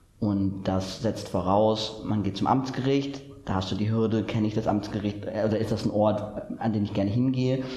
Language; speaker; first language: German; native; German